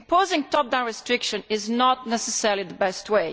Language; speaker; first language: English; non-native, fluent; Italian